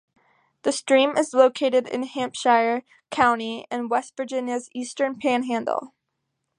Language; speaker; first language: English; native; English